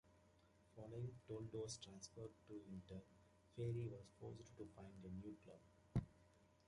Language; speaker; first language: English; native; English